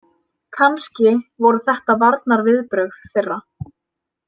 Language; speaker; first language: Icelandic; native; Icelandic